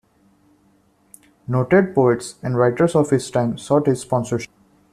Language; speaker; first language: English; non-native, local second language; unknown